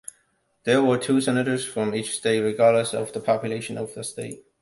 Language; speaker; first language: English; non-native, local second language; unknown